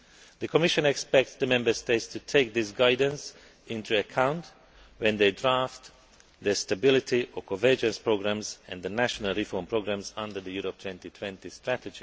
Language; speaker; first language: English; non-native, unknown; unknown